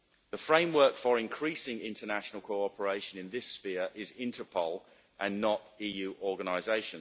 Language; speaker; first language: English; native; English